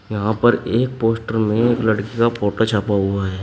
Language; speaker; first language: Hindi; native; Hindi